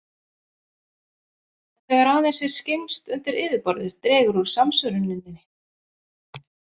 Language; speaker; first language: Icelandic; native; Icelandic